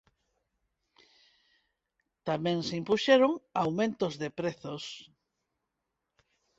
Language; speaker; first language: Galician; non-native, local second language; Spanish